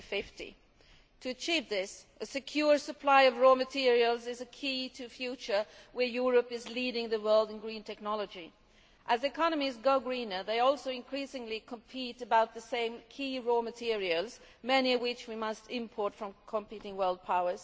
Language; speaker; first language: English; non-native, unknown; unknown